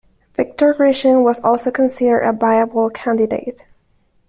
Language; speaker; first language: English; non-native, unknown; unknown